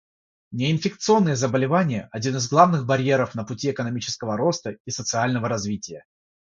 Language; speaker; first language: Russian; non-native, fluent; Georgian